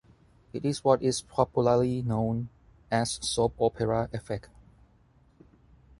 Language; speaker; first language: English; non-native, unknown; Thai